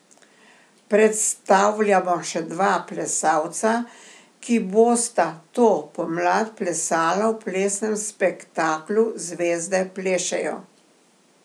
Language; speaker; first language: Slovenian; native; Slovenian